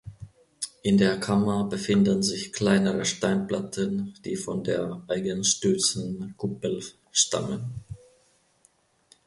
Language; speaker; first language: German; non-native, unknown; Finnish